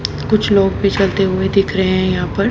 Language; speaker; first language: Hindi; native; Hindi